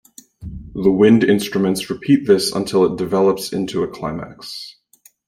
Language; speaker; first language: English; native; English